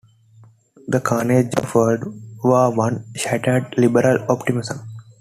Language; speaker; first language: English; non-native, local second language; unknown